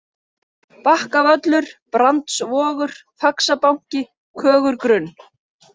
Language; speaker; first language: Icelandic; native; Icelandic